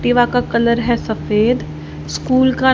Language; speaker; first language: Hindi; native; Hindi